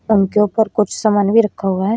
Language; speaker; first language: Hindi; native; Hindi